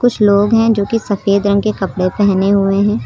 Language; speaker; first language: Hindi; native; Hindi